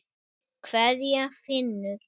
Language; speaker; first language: Icelandic; native; Icelandic